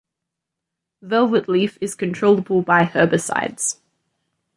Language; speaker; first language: English; native; English